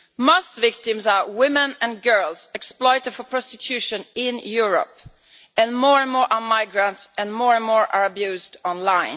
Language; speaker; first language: English; non-native, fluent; Italian